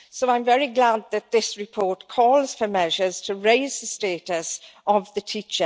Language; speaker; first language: English; native; English